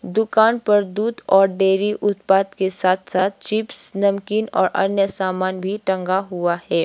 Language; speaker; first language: Hindi; non-native, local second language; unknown